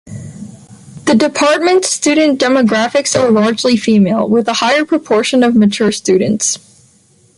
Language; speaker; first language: English; non-native, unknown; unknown